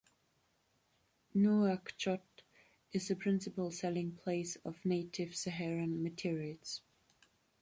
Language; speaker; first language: English; non-native, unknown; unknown